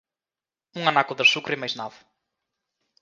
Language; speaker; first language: Galician; native; Galician